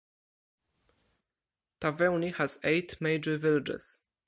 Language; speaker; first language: English; non-native, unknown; Polish